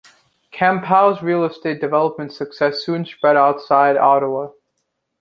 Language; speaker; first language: English; native; English